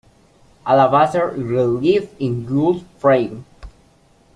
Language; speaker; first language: English; native; English